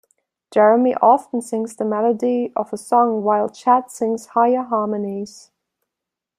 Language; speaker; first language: English; non-native, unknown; German